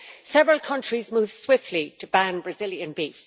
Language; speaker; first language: English; native; English